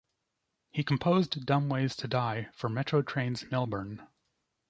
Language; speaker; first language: English; native; English